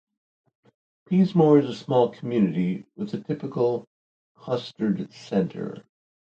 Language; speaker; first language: English; native; English